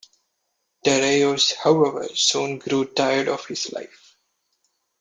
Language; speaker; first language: English; non-native, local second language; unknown